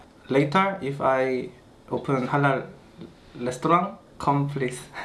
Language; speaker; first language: English; non-native, fluent; Korean